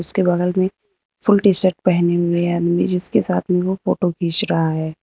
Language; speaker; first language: Hindi; native; Hindi